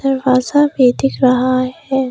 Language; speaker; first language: Hindi; non-native, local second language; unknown